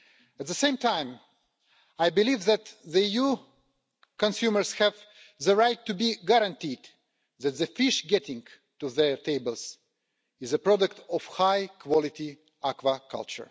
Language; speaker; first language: English; non-native, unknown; Russian